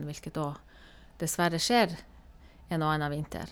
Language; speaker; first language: Norwegian; native; Norwegian